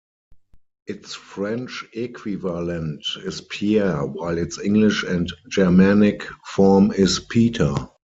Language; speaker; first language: English; non-native, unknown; German